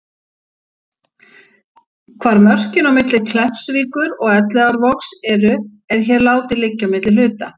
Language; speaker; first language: Icelandic; native; Icelandic